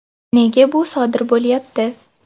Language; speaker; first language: Uzbek; native; Uzbek